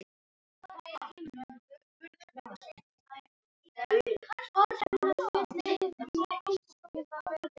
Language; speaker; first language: Icelandic; non-native, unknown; Filipino